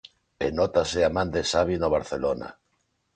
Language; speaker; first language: Galician; non-native, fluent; Spanish